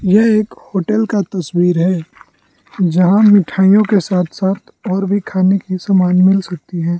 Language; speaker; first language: Hindi; non-native, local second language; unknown